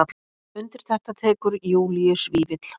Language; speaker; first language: Icelandic; native; Icelandic